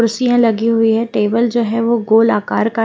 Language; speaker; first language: Hindi; native; Hindi